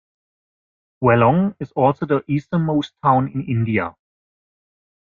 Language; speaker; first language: English; non-native, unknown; German